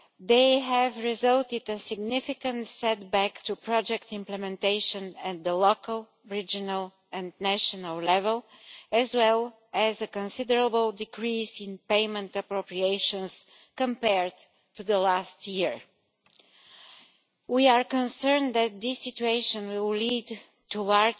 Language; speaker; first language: English; non-native, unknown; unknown